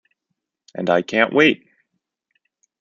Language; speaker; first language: English; native; English